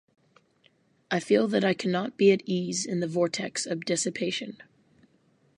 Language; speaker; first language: English; native; English